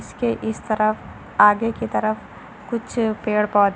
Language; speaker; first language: Hindi; native; Hindi